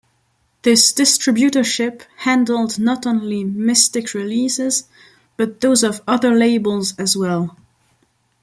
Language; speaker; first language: English; non-native, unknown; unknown